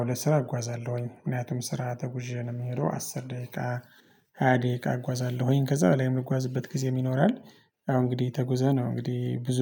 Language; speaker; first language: Amharic; non-native, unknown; Tigrinya